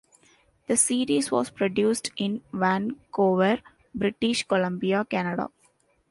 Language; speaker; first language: English; non-native, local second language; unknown